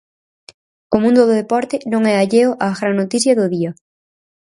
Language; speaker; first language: Galician; native; Galician